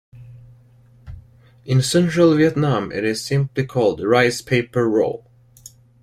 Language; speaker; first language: English; non-native, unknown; Swedish